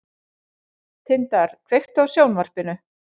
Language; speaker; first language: Icelandic; native; Icelandic